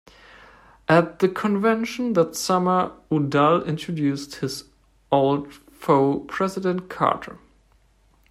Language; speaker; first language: English; non-native, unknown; German